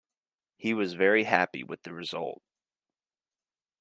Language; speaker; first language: English; native; English